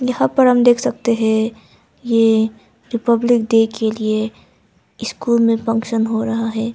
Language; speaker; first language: Hindi; non-native, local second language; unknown